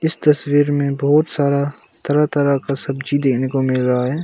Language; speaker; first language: Hindi; non-native, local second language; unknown